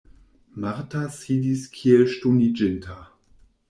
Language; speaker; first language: Esperanto; non-native, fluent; German